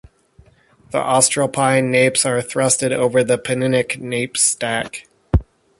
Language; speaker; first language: English; native; English